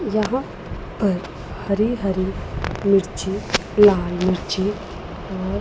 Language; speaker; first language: Hindi; non-native, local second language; Punjabi